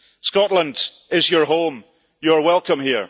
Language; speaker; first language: English; early bilingual, heritage; English